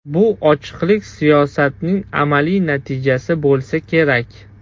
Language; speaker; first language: Uzbek; non-native, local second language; Russian